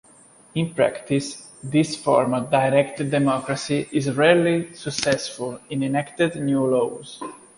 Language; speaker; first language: English; non-native, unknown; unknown